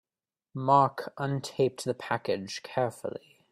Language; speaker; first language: English; native; English